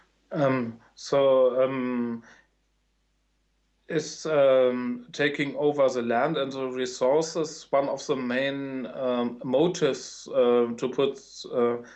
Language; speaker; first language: English; non-native, fluent; German